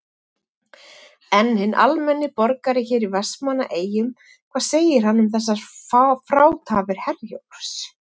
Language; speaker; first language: Icelandic; native; Icelandic